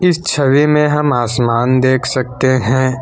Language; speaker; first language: Hindi; non-native, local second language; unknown